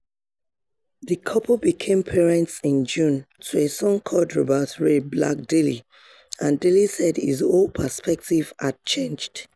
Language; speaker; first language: English; non-native, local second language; Yoruba